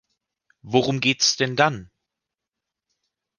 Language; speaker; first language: German; native; German